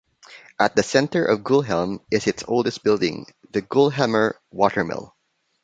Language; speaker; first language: English; non-native, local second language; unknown